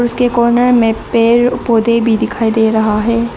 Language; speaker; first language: Hindi; non-native, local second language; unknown